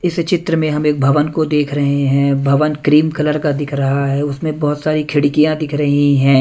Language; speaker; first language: Hindi; non-native, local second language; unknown